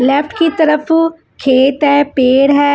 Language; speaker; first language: Hindi; non-native, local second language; Punjabi